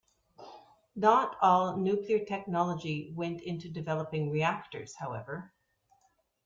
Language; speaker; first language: English; native; English